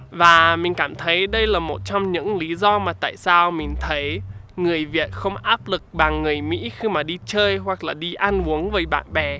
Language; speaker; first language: Vietnamese; non-native, fluent; English